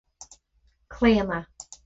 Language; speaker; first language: Irish; non-native, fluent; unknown